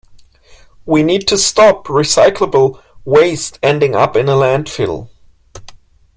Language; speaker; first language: English; non-native, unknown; German